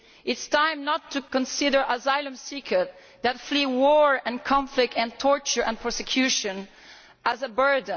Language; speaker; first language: English; non-native, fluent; Italian